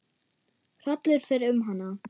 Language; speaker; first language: Icelandic; non-native, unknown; German